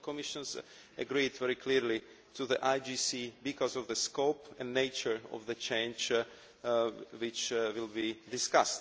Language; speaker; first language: English; non-native, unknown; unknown